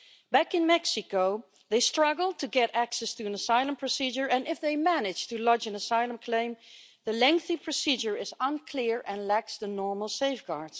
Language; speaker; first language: English; non-native, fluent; Dutch